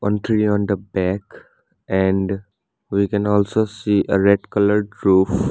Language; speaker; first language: English; non-native, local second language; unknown